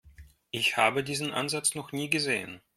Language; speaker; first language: German; non-native, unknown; Russian